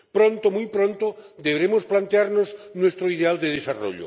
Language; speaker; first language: Spanish; non-native, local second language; Catalan